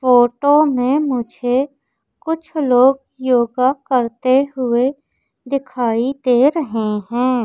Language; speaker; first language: Hindi; native; Hindi